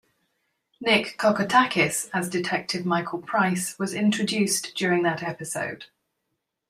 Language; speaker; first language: English; native; English